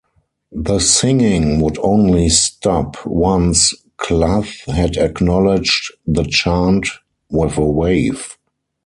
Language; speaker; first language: English; non-native, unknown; German